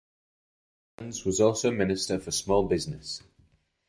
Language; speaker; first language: English; native; English